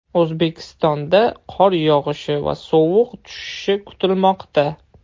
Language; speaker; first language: Uzbek; non-native, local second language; Russian